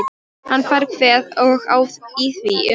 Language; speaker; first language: Icelandic; non-native, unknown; Polish